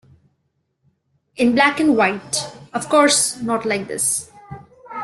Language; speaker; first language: English; non-native, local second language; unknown